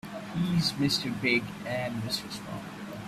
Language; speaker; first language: English; non-native, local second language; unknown